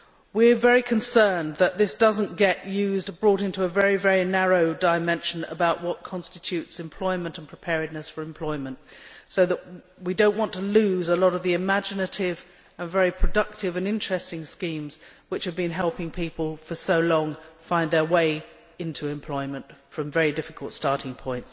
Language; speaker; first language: English; native; English